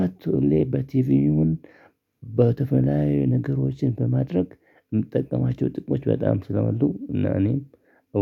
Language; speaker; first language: Amharic; non-native, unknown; Tigrinya